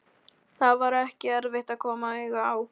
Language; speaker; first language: Icelandic; non-native, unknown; Polish